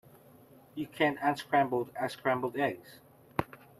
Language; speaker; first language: English; non-native, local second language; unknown